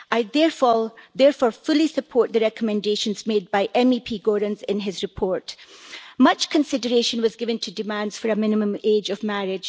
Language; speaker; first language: English; native; English